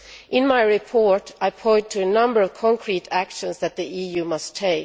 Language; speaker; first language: English; non-native, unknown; Swedish